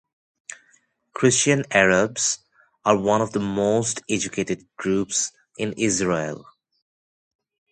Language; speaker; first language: English; non-native, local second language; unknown